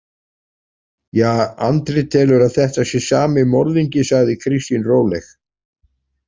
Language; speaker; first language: Icelandic; native; Icelandic